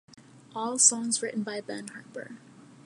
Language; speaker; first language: English; native; English